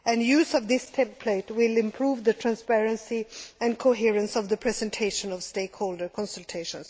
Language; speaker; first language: English; non-native, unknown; Swedish